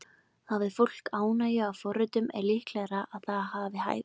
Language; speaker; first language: Icelandic; native; Icelandic